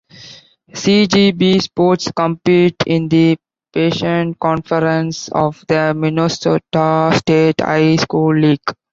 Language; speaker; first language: English; non-native, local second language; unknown